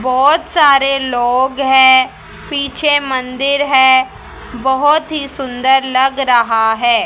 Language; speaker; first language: Hindi; native; Hindi